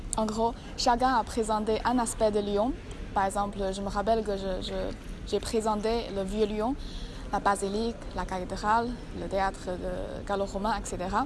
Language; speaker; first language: French; non-native, fluent; Chinese